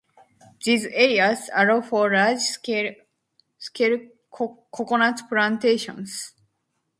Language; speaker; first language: English; non-native, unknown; Japanese